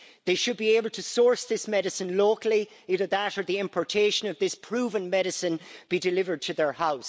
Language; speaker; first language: English; native; English